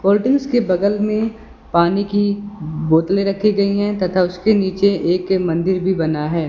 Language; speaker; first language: Hindi; native; Hindi